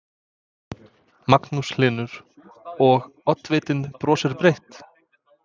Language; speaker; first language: Icelandic; non-native, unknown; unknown